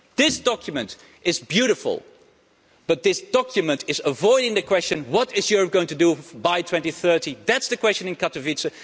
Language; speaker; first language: English; non-native, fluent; Dutch